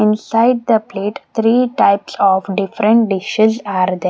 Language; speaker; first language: English; non-native, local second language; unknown